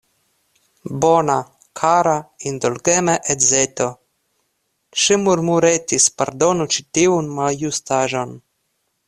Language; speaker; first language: Esperanto; non-native, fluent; Russian